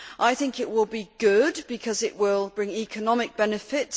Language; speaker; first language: English; native; English